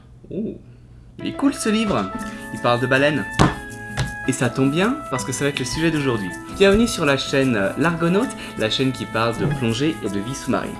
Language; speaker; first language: French; native; French